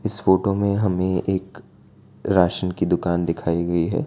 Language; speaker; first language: Hindi; non-native, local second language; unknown